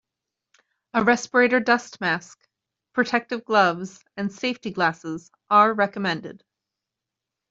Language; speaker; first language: English; native; English